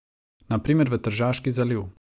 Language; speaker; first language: Slovenian; non-native, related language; Croatian